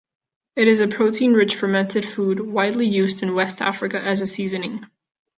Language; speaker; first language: English; non-native, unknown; Catalan